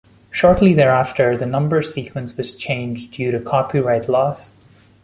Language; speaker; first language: English; non-native, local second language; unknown